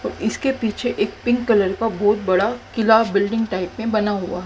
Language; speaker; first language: Hindi; native; Hindi